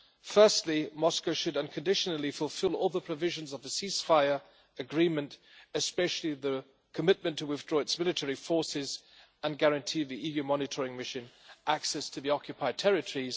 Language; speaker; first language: English; non-native, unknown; German